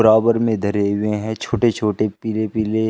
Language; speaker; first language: Hindi; native; Hindi